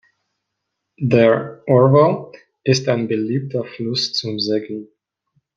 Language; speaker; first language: German; non-native, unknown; Russian